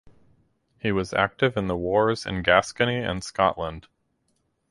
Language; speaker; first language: English; native; English